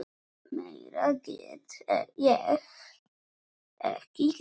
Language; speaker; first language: Icelandic; non-native, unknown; Polish